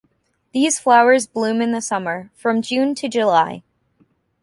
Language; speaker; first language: English; native; English